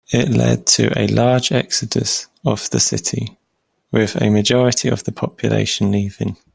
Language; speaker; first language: English; native; English